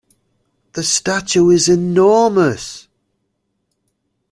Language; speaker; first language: English; native; English